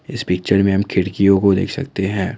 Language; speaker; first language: Hindi; non-native, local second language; Assamese